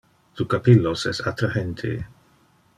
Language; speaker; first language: Interlingua; non-native, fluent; Dutch